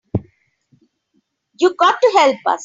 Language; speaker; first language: English; non-native, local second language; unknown